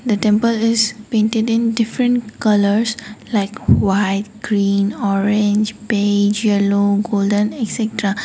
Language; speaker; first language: English; non-native, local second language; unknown